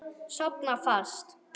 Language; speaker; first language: Icelandic; non-native, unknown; German